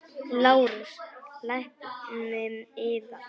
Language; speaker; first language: Icelandic; non-native, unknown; Polish